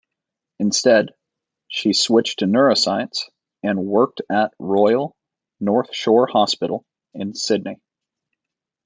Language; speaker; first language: English; native; English